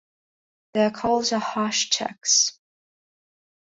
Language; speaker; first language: English; non-native, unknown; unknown